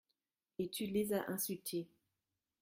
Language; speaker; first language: French; non-native, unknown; German